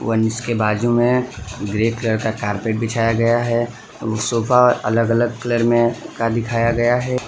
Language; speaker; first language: Hindi; non-native, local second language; Gujarati